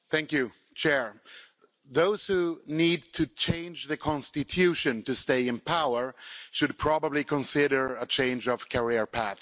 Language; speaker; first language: English; non-native, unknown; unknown